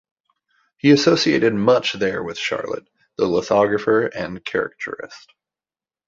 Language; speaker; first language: English; native; English